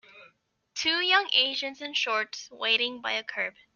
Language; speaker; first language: English; native; English